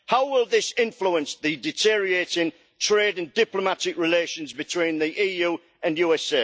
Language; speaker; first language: English; native; English